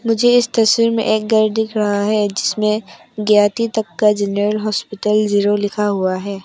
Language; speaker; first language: Hindi; non-native, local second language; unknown